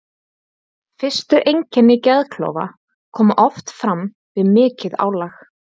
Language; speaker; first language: Icelandic; native; Icelandic